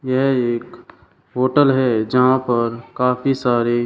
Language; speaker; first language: Hindi; native; Hindi